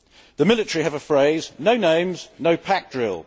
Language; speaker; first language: English; native; English